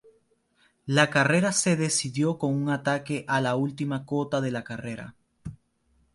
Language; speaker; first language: Spanish; native; Spanish